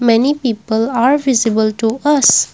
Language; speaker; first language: English; non-native, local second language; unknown